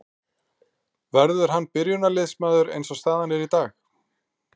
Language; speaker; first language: Icelandic; native; Icelandic